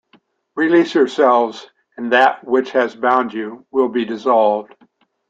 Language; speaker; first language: English; native; English